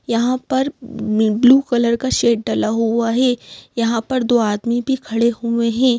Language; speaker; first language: Hindi; native; Hindi